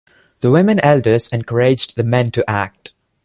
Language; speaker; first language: English; non-native, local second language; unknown